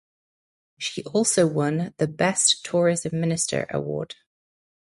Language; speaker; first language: English; native; English